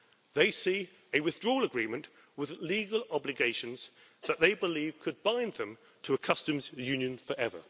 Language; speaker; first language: English; native; English